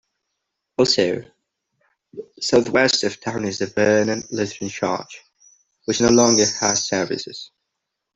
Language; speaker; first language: English; non-native, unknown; Catalan